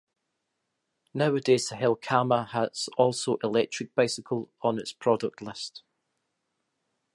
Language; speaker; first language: English; native; English